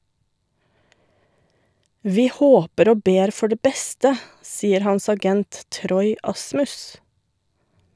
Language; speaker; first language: Norwegian; native; Norwegian